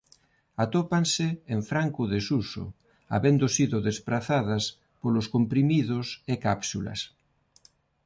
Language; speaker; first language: Galician; non-native, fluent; Spanish